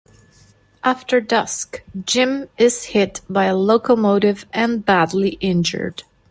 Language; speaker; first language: English; non-native, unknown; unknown